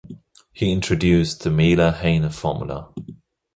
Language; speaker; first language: English; non-native, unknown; German